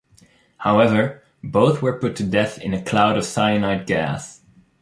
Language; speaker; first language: English; non-native, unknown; Dutch